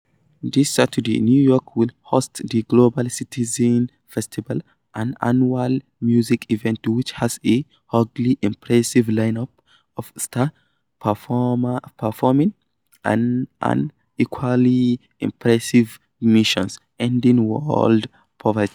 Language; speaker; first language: English; non-native, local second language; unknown